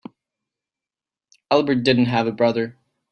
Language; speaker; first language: English; native; English